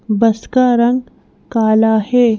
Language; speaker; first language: Hindi; native; Hindi